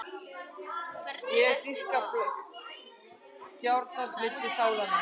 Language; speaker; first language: Icelandic; native; Icelandic